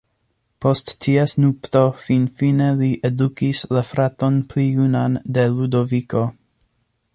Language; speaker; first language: Esperanto; non-native, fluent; English